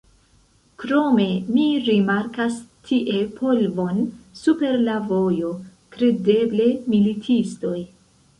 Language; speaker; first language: Esperanto; non-native, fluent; Central Kurdish